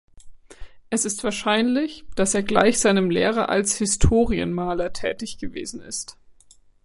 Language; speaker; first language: German; native; German